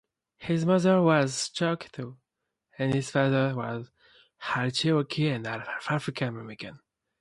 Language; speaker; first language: English; non-native, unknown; French